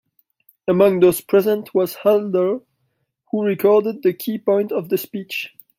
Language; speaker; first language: English; non-native, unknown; French